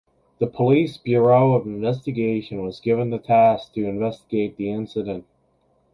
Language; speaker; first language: English; native; English